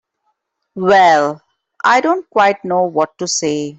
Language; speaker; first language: English; non-native, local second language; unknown